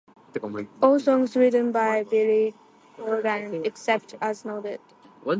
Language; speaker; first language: English; native; English